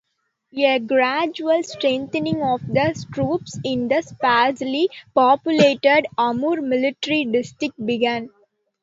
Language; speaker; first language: English; non-native, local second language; Tamil